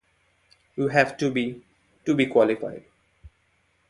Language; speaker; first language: English; non-native, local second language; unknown